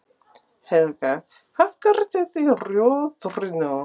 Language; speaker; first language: Icelandic; non-native, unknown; English